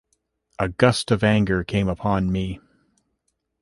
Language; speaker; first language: English; native; English